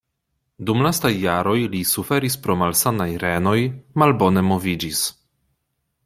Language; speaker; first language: Esperanto; non-native, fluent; Polish